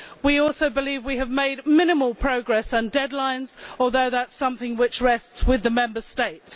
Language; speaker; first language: English; native; English